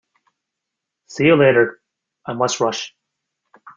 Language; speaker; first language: English; native; English